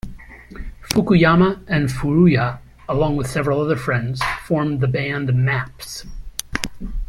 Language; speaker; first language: English; native; English